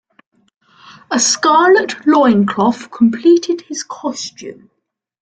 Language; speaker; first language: English; native; English